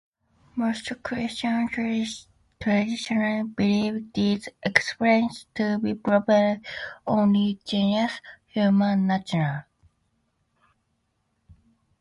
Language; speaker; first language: English; native; English